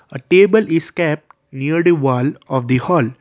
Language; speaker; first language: English; non-native, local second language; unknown